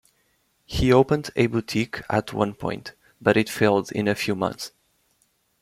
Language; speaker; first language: English; native; English